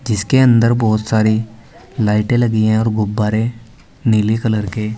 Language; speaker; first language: Hindi; native; Hindi